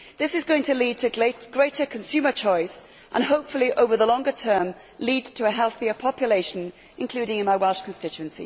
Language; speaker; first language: English; native; English